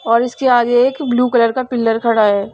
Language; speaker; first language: Hindi; non-native, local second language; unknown